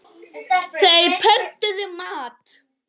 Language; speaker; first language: Icelandic; non-native, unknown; Polish